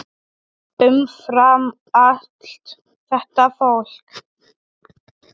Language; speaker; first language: Icelandic; non-native, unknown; Polish